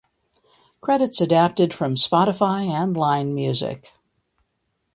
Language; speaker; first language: English; native; English